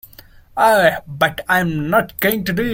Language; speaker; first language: English; non-native, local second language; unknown